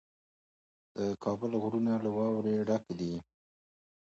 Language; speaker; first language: English; non-native, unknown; Pashto